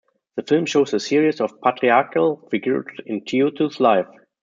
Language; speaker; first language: English; non-native, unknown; German